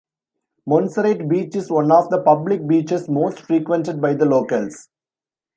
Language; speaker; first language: English; non-native, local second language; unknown